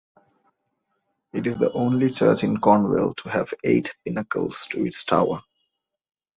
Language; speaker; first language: English; non-native, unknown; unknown